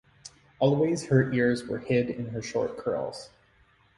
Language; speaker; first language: English; native; English